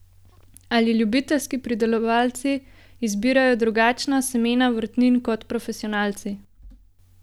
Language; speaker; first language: Slovenian; native; Slovenian